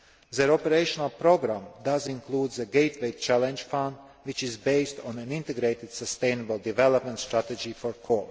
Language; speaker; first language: English; non-native, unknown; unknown